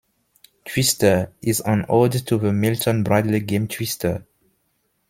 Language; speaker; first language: English; non-native, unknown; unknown